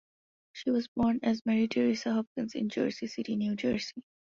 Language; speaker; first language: English; non-native, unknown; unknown